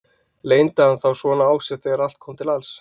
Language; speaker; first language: Icelandic; native; Icelandic